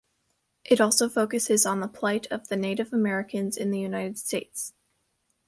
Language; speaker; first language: English; native; English